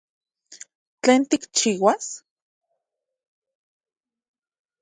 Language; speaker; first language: Central Puebla Nahuatl; native; Central Puebla Nahuatl